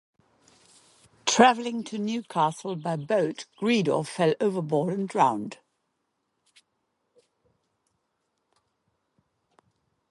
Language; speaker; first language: English; native; English